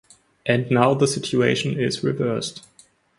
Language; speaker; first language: English; non-native, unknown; German